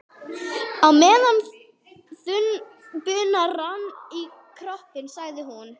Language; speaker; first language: Icelandic; non-native, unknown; English